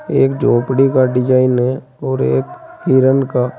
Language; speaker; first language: Hindi; native; Hindi